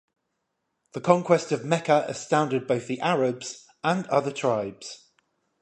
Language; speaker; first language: English; native; English